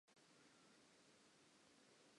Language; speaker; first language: English; non-native, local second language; Southern Sotho